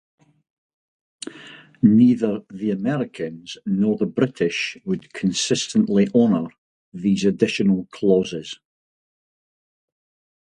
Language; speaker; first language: English; native; English